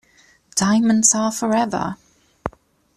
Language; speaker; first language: English; native; English